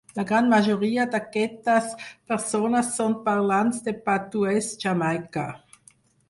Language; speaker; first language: Catalan; non-native, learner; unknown